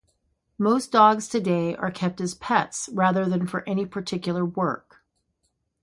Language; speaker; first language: English; native; English